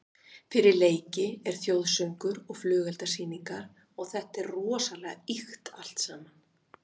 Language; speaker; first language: Icelandic; native; Icelandic